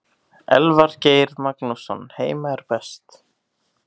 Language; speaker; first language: Icelandic; native; Icelandic